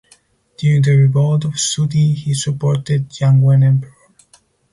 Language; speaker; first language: English; non-native, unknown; Spanish